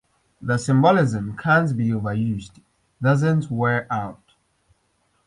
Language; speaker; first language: English; native; English